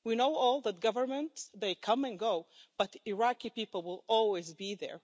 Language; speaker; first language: English; non-native, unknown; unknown